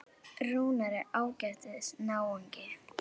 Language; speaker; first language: Icelandic; native; Icelandic